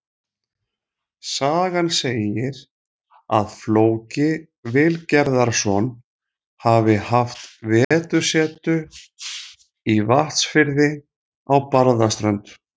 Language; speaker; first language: Icelandic; native; Icelandic